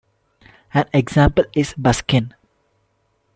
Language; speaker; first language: English; non-native, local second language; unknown